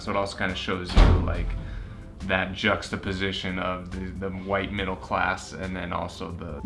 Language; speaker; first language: English; native; English